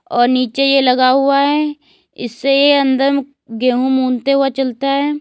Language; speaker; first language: Hindi; native; Hindi